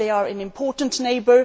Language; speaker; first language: English; native; English